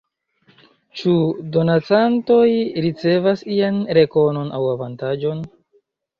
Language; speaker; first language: Esperanto; non-native, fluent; Chinese